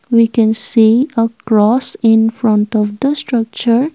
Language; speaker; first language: English; non-native, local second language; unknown